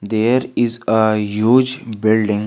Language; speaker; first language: English; non-native, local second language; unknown